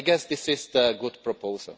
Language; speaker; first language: English; non-native, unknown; Czech